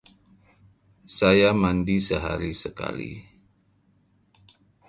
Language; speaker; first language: Indonesian; non-native, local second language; Achinese